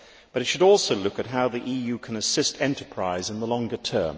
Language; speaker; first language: English; native; English